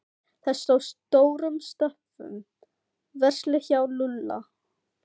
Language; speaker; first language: Icelandic; non-native, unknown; Filipino